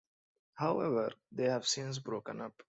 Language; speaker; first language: English; non-native, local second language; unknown